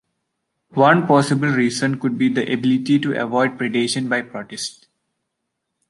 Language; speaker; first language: English; non-native, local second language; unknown